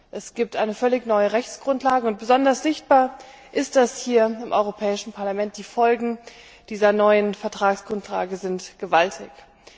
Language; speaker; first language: German; native; German